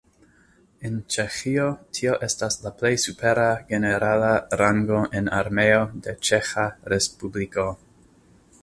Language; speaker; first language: Esperanto; non-native, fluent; English